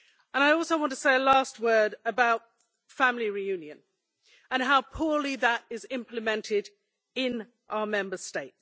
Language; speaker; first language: English; native; English